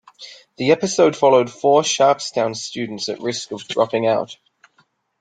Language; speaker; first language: English; native; English